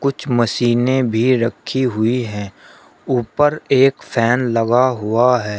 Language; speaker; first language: Hindi; native; Hindi